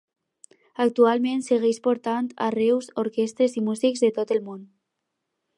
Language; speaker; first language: Catalan; non-native, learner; Spanish